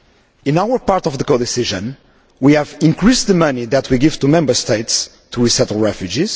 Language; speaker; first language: English; non-native, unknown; Portuguese